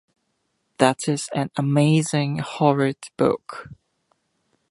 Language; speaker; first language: English; native; English